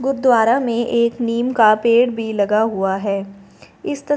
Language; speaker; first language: Hindi; non-native, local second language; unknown